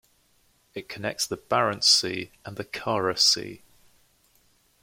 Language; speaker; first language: English; native; English